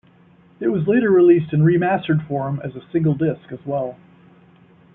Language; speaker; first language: English; native; English